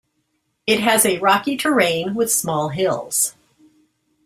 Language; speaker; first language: English; native; English